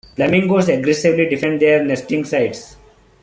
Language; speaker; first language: English; non-native, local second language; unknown